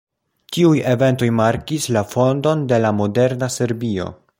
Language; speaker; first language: Esperanto; non-native, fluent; Polish